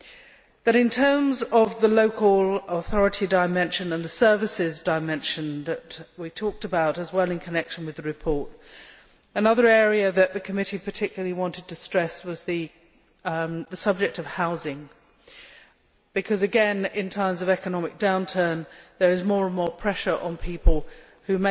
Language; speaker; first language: English; native; English